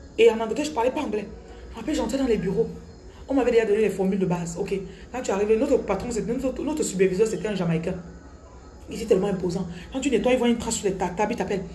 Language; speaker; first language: French; non-native, local second language; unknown